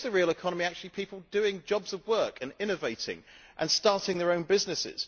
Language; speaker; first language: English; native; English